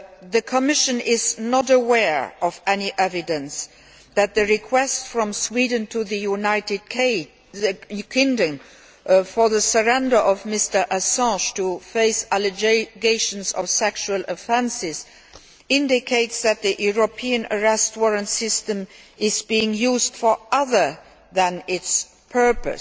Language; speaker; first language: English; non-native, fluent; Luxembourgish